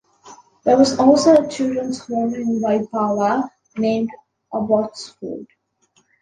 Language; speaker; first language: English; non-native, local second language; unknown